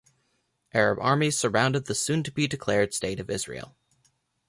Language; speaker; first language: English; native; English